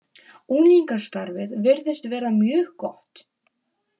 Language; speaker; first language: Icelandic; non-native, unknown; Polish